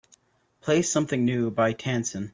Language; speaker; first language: English; native; English